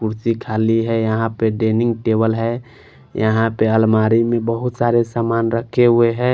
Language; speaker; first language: Hindi; non-native, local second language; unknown